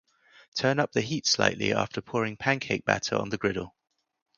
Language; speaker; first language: English; native; English